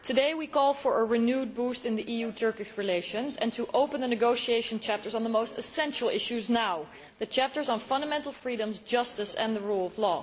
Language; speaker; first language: English; non-native, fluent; Dutch